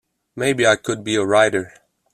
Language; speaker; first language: English; non-native, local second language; French